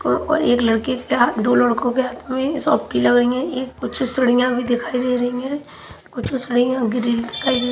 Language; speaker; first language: Hindi; native; Hindi